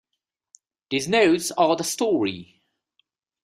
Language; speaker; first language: English; native; English